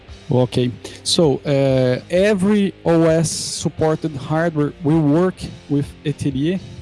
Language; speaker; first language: English; non-native, fluent; Portuguese